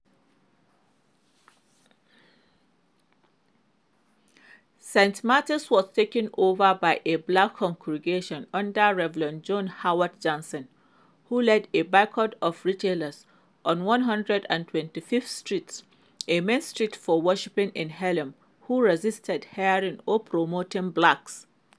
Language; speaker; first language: English; non-native, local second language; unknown